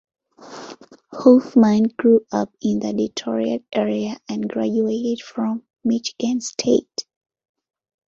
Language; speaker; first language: English; non-native, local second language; Ganda